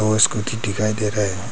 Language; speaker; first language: Hindi; non-native, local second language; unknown